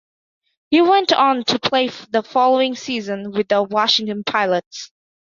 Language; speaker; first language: English; non-native, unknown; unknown